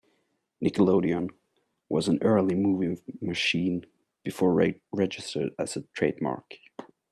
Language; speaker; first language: English; non-native, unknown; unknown